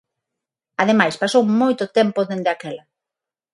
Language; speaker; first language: Galician; non-native, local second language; Spanish